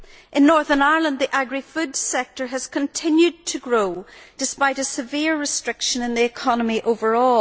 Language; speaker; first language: English; native; English